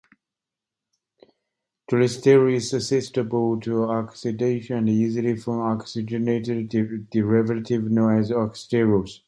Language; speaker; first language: English; non-native, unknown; Chinese